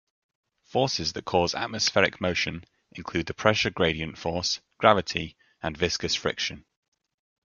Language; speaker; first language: English; native; English